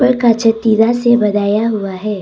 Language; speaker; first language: Hindi; non-native, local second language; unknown